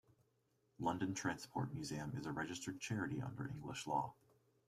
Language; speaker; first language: English; native; English